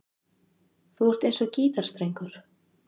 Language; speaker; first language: Icelandic; native; Icelandic